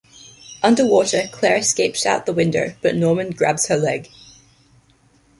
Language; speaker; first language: English; native; English